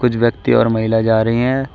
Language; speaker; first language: Hindi; native; Hindi